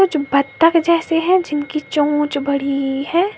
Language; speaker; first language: Hindi; native; Hindi